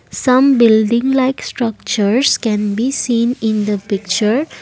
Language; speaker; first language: English; non-native, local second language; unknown